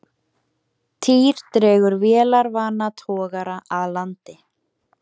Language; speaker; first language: Icelandic; native; Icelandic